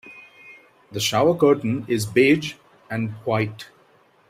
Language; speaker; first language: English; non-native, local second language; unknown